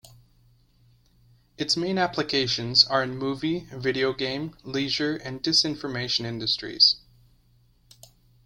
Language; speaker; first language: English; native; English